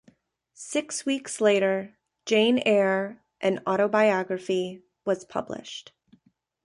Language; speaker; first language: English; native; English